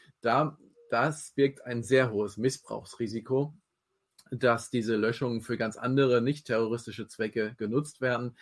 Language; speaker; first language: German; native; German